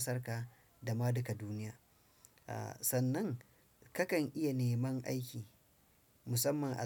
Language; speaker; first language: Hausa; non-native, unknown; Fula